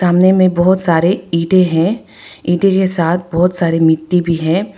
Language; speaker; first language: Hindi; non-native, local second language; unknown